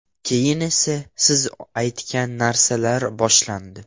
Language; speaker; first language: Uzbek; non-native, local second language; Russian